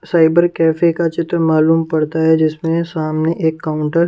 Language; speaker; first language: Hindi; non-native, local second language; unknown